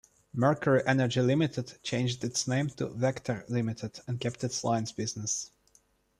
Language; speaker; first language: English; non-native, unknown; Russian